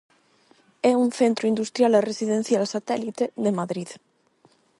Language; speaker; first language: Galician; non-native, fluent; Spanish